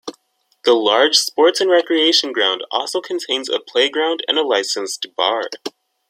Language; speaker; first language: English; native; English